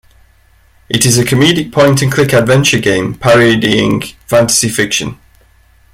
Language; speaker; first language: English; native; English